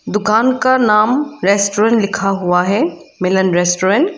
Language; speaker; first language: Hindi; non-native, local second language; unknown